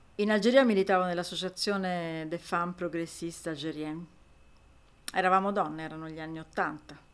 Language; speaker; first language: Italian; non-native, fluent; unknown